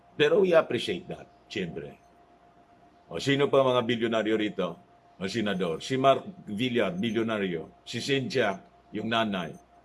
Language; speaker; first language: Filipino; non-native, local second language; Cebuano